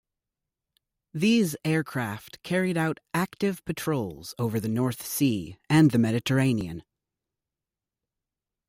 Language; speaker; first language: English; native; English